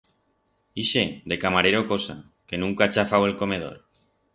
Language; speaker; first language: Aragonese; non-native, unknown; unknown